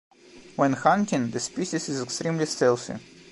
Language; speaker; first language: English; non-native, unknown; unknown